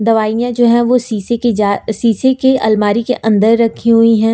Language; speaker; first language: Hindi; native; Hindi